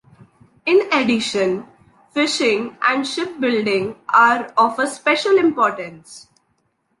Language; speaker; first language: English; non-native, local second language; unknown